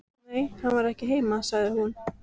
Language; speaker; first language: Icelandic; native; Icelandic